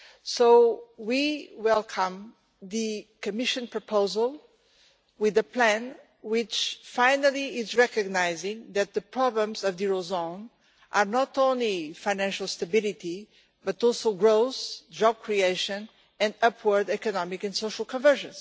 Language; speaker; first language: English; non-native, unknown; Portuguese